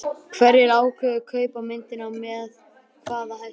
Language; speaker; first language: Icelandic; native; Icelandic